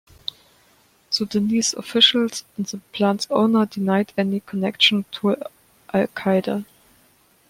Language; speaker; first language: English; non-native, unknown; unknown